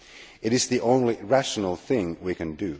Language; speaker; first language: English; non-native, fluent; Finnish